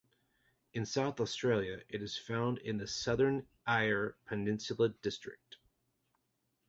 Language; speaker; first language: English; native; English